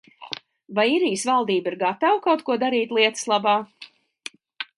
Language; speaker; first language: Latvian; native; Latvian